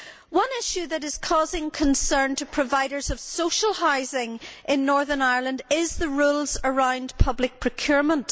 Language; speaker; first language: English; native; English